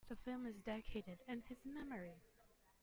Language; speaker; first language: English; native; English